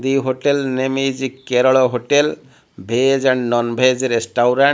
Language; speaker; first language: English; non-native, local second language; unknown